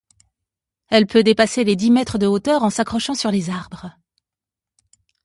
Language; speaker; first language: French; native; French